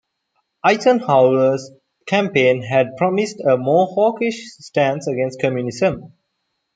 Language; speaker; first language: English; non-native, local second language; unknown